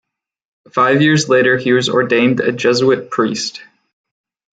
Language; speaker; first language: English; native; English